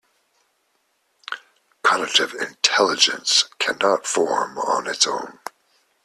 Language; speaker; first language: English; native; English